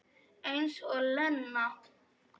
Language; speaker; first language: Icelandic; non-native, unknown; Polish